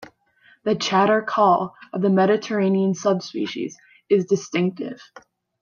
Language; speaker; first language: English; native; English